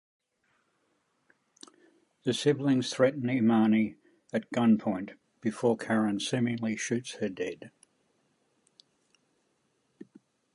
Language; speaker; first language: English; native; English